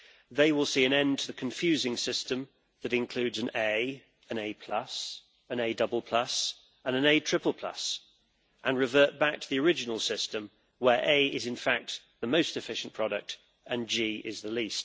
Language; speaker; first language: English; native; English